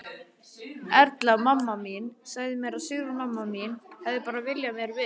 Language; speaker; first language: Icelandic; native; Icelandic